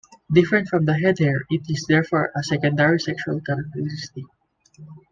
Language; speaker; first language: English; non-native, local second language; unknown